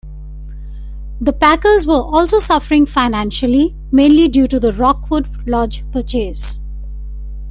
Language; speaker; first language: English; non-native, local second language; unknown